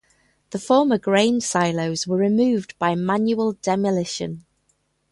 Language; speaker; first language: English; native; English